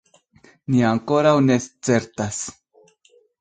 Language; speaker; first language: Esperanto; non-native, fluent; Spanish